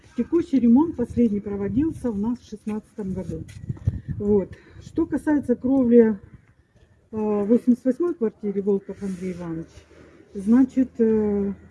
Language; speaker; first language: Russian; native; Russian